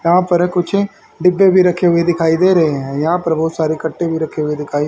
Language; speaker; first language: Hindi; native; Hindi